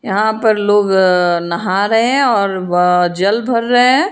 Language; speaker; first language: Hindi; non-native, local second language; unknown